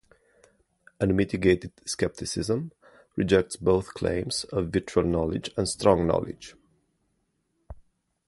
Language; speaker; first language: English; native; English